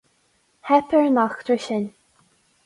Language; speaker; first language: Irish; non-native, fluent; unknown